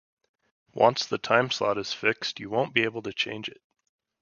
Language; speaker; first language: English; native; English